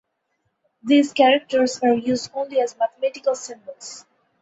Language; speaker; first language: English; non-native, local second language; Bangla